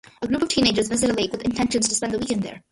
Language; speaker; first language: English; early bilingual, other home language; Malayalam